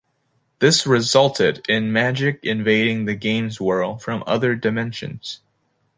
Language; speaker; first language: English; native; English